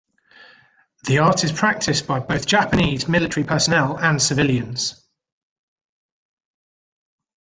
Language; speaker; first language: English; native; English